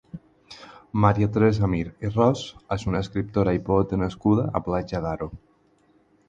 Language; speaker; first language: Catalan; non-native, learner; Spanish